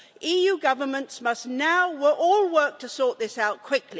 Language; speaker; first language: English; native; English